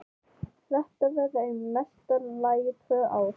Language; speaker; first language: Icelandic; non-native, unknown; Filipino